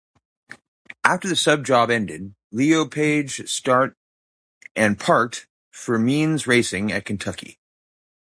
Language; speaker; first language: English; native; English